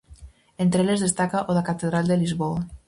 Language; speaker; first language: Galician; native; Galician